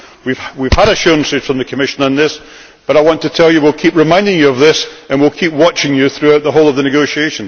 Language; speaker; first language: English; native; English